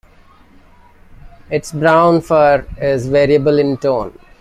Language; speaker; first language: English; non-native, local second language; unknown